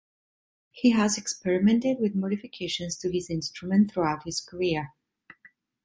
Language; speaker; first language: English; non-native, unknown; Italian